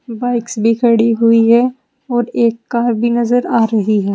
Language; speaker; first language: Hindi; native; Hindi